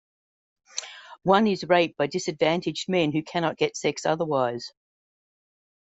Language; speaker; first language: English; native; English